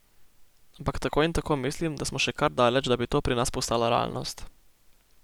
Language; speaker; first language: Slovenian; native; Slovenian